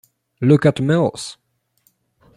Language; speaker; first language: English; non-native, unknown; Polish